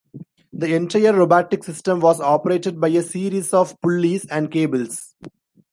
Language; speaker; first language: English; non-native, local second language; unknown